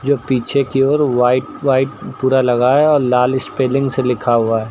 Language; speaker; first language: Hindi; native; Hindi